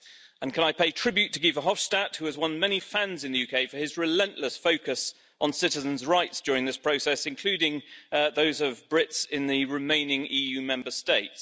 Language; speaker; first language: English; native; English